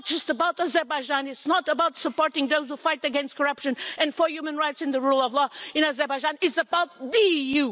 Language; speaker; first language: English; non-native, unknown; Portuguese